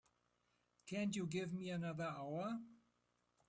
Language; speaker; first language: English; native; English